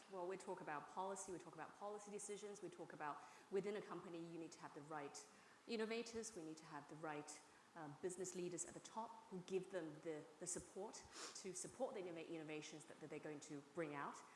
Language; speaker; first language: English; non-native, fluent; Chinese